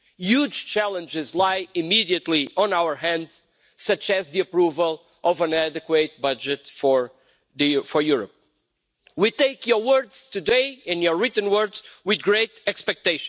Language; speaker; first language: English; non-native, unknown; Portuguese